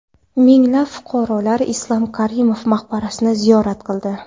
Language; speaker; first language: Uzbek; non-native, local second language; Kara-Kalpak